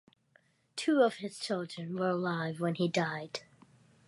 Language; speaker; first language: English; native; English